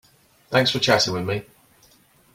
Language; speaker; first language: English; native; English